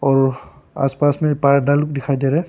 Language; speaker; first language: Hindi; non-native, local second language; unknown